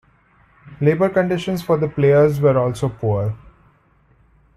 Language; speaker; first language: English; non-native, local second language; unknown